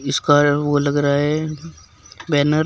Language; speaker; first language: Hindi; native; Hindi